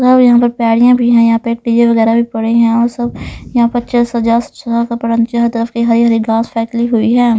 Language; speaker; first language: Hindi; non-native, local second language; Punjabi